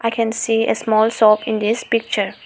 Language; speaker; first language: English; non-native, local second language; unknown